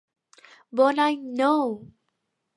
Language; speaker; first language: Catalan; non-native, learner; Spanish